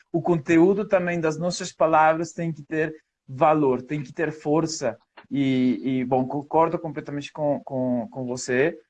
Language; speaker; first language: Portuguese; non-native, fluent; Spanish